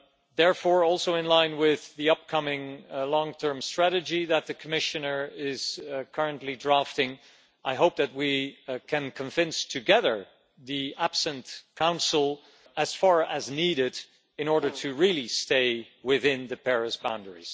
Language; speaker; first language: English; non-native, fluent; Dutch